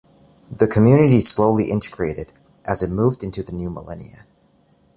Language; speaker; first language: English; native; English